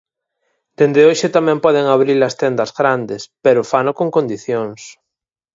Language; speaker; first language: Galician; native; Galician